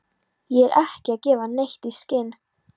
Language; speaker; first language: Icelandic; non-native, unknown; Polish